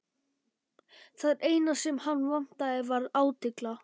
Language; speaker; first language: Icelandic; non-native, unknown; Polish